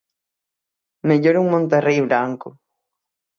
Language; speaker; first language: Galician; native; Galician